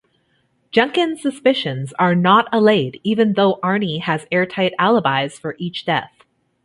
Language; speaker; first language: English; native; English